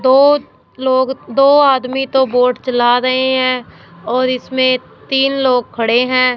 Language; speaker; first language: Hindi; non-native, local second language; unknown